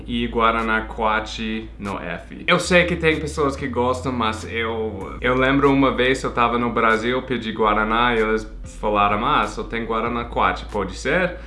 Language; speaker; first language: Portuguese; non-native, fluent; English